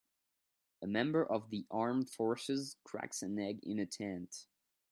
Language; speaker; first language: English; non-native, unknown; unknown